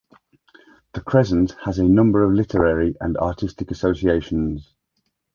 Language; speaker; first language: English; native; English